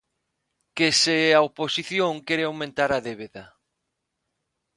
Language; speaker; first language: Galician; non-native, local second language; Spanish